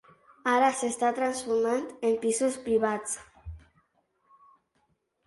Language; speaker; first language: Catalan; non-native, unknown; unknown